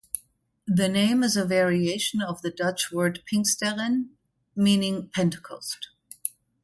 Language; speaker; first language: English; non-native, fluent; German